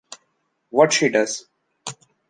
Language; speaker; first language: English; non-native, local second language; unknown